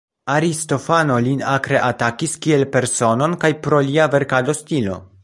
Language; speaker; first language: Esperanto; non-native, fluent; Polish